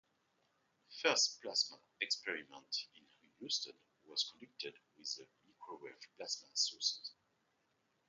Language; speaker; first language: English; non-native, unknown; French